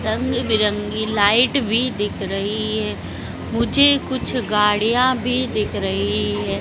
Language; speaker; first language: Hindi; native; Hindi